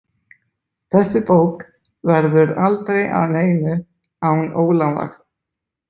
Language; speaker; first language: Icelandic; native; Icelandic